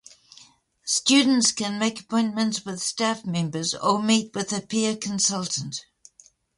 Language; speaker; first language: English; native; English